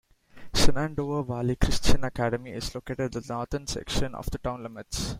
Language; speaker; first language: English; non-native, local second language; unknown